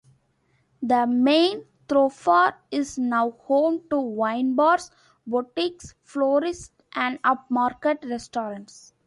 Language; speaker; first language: English; non-native, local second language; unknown